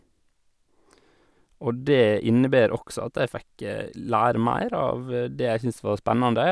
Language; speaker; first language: Norwegian; native; Norwegian